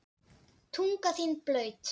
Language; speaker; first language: Icelandic; non-native, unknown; Dutch